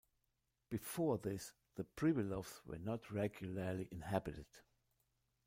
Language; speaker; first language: English; non-native, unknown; German